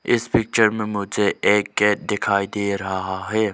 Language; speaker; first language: Hindi; non-native, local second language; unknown